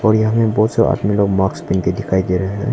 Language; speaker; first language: Hindi; non-native, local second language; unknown